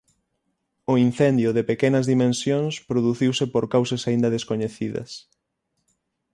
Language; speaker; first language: Galician; native; Galician